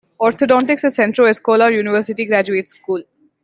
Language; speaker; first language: English; non-native, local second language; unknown